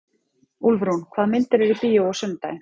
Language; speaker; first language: Icelandic; native; Icelandic